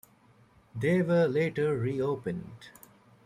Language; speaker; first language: English; native; English